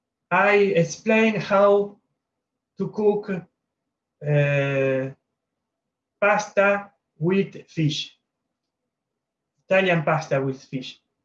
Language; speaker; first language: English; non-native, learner; Italian